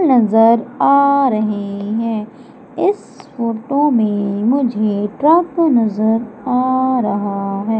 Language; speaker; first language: Hindi; native; Hindi